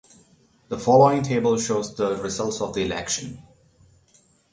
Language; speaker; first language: English; non-native, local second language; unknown